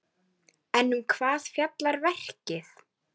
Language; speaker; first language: Icelandic; native; Icelandic